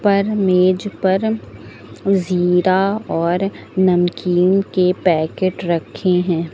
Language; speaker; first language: Hindi; native; Hindi